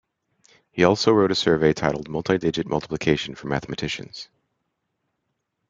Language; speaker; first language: English; native; English